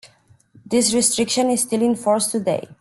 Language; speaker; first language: English; non-native, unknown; Romanian